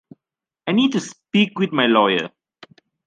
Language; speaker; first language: English; native; English